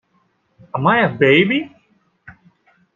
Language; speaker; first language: English; non-native, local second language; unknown